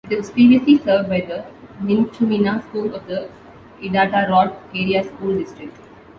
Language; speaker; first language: English; non-native, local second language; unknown